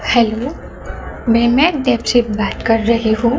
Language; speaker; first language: Hindi; non-native, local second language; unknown